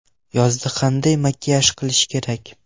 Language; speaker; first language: Uzbek; non-native, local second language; Russian